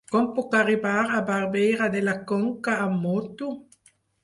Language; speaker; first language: Catalan; non-native, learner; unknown